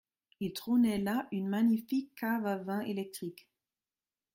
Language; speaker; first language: French; non-native, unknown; German